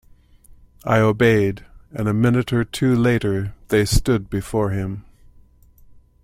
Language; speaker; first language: English; native; English